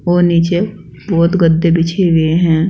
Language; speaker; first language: Hindi; native; Hindi